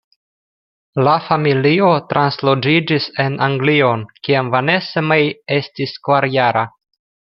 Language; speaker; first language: Esperanto; non-native, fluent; Russian